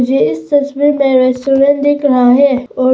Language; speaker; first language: Hindi; early bilingual, other home language; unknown